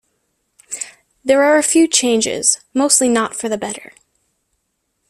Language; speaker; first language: English; native; English